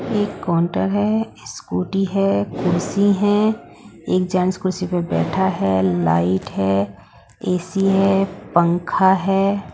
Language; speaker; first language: Hindi; non-native, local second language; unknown